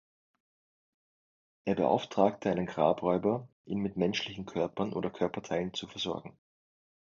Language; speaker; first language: German; native; German